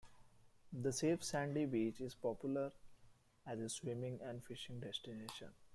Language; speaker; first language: English; non-native, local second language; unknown